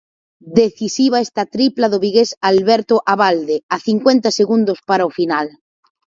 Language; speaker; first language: Galician; native; Galician